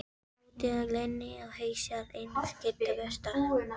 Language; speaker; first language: Icelandic; non-native, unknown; Filipino